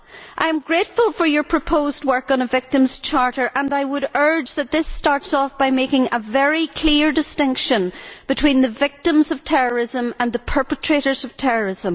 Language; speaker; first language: English; native; English